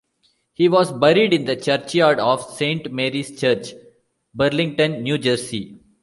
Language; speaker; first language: English; non-native, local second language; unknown